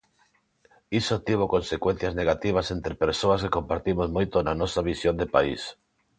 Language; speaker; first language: Galician; non-native, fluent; Spanish